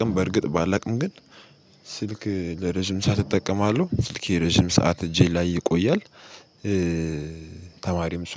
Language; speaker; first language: Amharic; native; Amharic